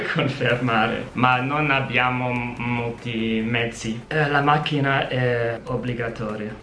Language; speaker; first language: Italian; non-native, fluent; English